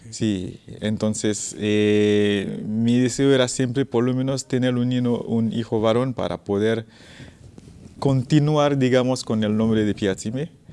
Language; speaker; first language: Spanish; non-native, fluent; Haitian Creole